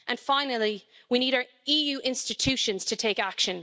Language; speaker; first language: English; native; English